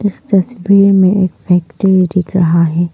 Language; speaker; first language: Hindi; non-native, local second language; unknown